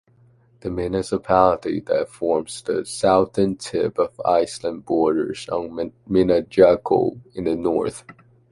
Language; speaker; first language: English; non-native, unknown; Chinese